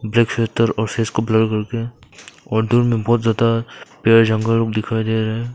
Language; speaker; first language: Hindi; non-native, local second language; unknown